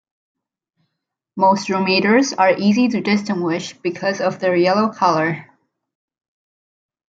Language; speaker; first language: English; native; English